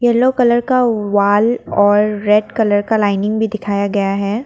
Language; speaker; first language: Hindi; non-native, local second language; Assamese